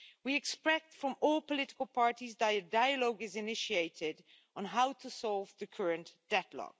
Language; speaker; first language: English; non-native, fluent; Dutch